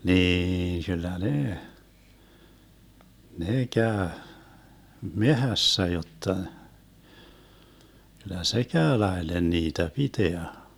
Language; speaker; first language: Finnish; early bilingual, heritage; Finnish